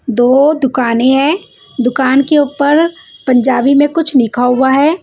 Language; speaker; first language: Hindi; non-native, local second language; Punjabi